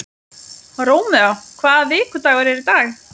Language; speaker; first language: Icelandic; non-native, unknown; Lithuanian